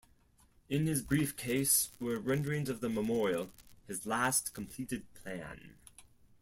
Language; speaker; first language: English; non-native, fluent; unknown